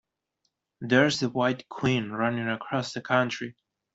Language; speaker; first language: English; non-native, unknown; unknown